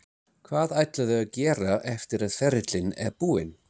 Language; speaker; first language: Icelandic; non-native, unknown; English